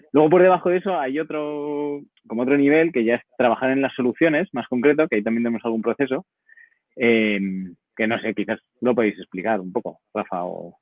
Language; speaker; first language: Spanish; native; Spanish